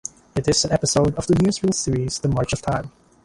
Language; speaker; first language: English; non-native, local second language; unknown